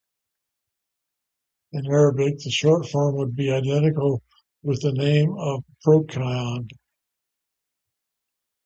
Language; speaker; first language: English; native; English